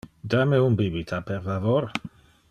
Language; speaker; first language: Interlingua; non-native, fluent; Dutch